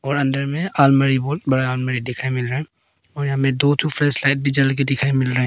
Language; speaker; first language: Hindi; early bilingual, other home language; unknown